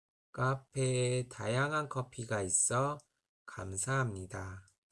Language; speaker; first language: Korean; native; Korean